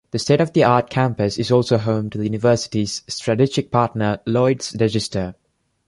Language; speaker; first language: English; non-native, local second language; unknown